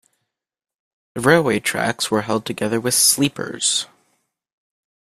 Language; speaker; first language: English; native; English